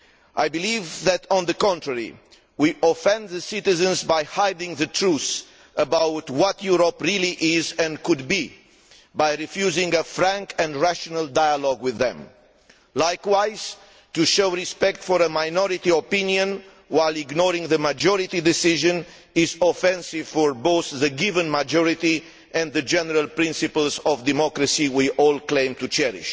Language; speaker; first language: English; non-native, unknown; Romanian